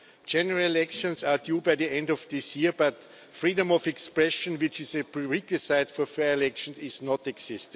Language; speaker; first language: English; non-native, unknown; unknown